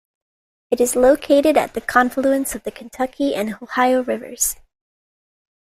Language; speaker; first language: English; native; English